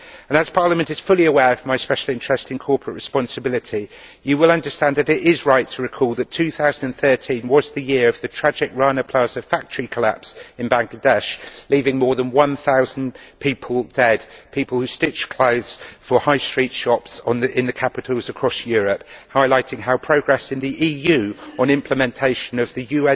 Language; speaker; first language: English; native; English